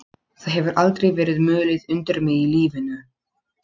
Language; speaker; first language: Icelandic; non-native, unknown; Polish